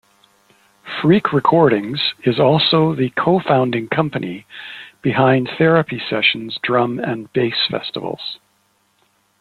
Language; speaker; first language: English; native; English